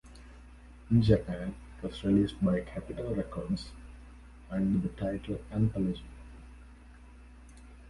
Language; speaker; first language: English; non-native, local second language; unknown